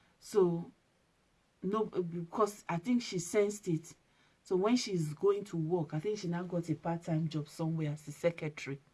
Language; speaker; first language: English; non-native, local second language; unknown